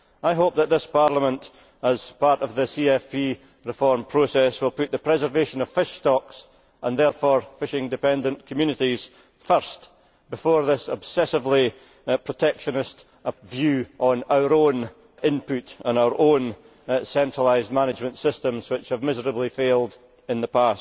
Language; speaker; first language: English; native; English